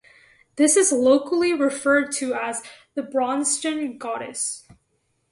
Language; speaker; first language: English; native; English